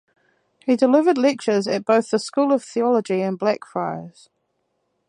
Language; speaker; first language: English; native; English